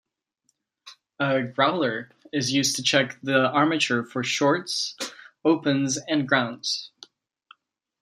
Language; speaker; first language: English; non-native, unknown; Czech